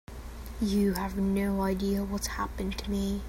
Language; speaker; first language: English; native; English